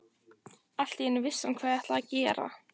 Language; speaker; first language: Icelandic; native; Icelandic